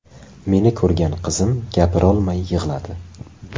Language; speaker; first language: Uzbek; native; Uzbek